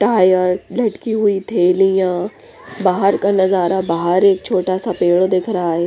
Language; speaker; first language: Hindi; non-native, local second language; Punjabi